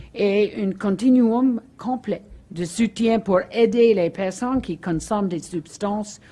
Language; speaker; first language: French; non-native, learner; English